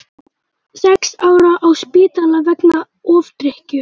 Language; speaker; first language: Icelandic; native; Icelandic